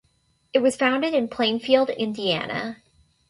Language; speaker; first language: English; native; English